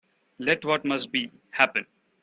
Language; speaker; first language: English; non-native, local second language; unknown